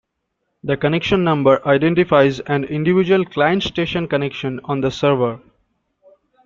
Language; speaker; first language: English; non-native, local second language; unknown